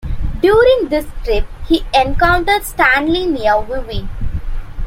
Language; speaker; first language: English; non-native, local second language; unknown